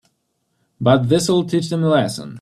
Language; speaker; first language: English; native; English